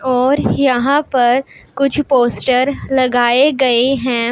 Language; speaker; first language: Hindi; non-native, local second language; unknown